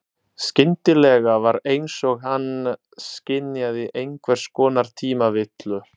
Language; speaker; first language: Icelandic; non-native, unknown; Italian